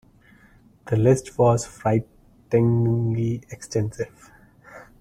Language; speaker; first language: English; non-native, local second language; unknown